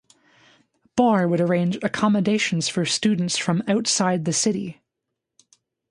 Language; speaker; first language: English; native; English